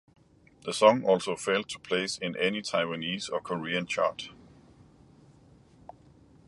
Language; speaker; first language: English; non-native, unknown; Danish